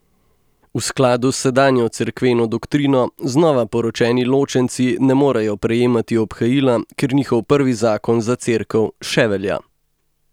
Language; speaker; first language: Slovenian; native; Slovenian